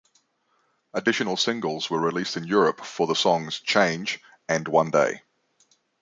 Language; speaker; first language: English; native; English